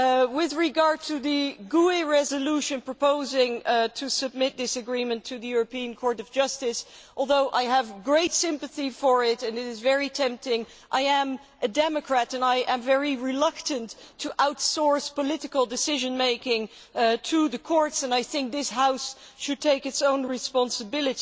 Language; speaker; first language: English; non-native, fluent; Dutch